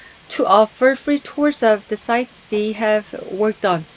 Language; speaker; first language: English; non-native, fluent; Korean